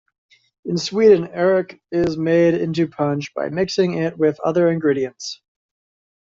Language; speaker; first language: English; native; English